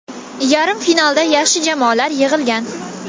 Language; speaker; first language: Uzbek; non-native, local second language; Kazakh